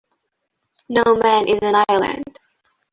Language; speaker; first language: English; non-native, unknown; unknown